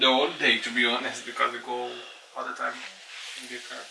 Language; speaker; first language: English; non-native, learner; Portuguese